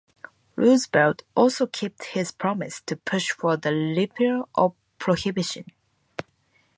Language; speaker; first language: English; non-native, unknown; Japanese